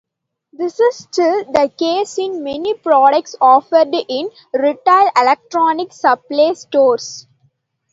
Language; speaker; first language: English; non-native, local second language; Tamil